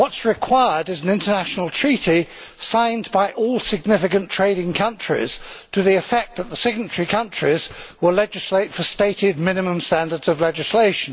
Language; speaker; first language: English; native; English